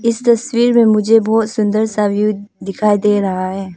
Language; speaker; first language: Hindi; non-native, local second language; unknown